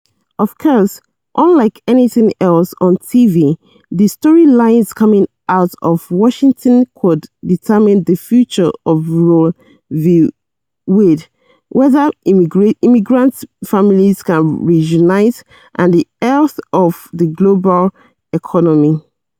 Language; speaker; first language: English; non-native, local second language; Yoruba